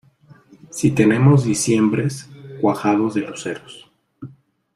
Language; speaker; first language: Spanish; native; Spanish